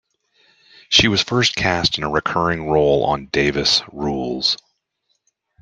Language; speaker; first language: English; native; English